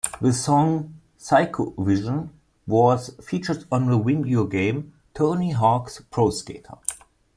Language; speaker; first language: English; non-native, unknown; German